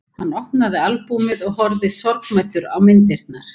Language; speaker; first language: Icelandic; native; Icelandic